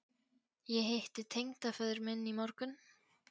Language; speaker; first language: Icelandic; non-native, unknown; Polish